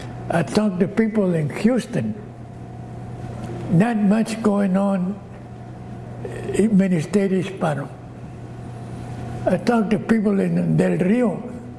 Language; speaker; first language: English; early bilingual, other home language; Spanish